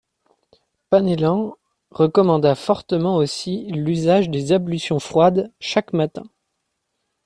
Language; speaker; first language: French; native; French